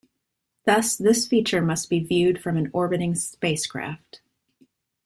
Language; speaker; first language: English; native; English